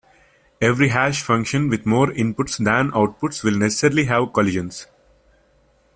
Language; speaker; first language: English; non-native, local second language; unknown